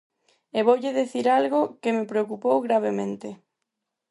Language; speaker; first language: Galician; non-native, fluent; Spanish